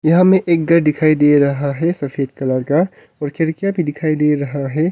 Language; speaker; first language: Hindi; non-native, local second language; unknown